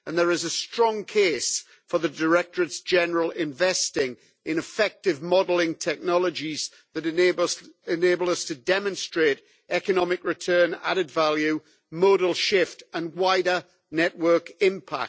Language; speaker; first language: English; native; English